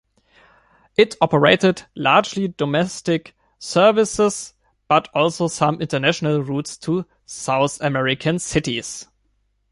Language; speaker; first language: English; non-native, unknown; German